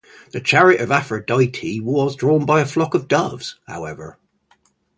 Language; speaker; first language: English; native; English